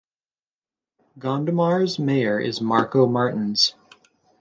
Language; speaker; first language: English; native; English